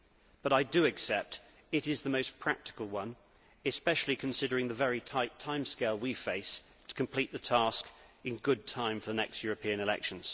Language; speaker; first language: English; native; English